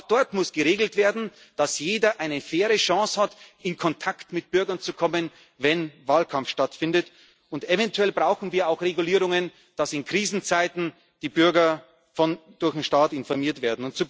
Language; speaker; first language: German; native; German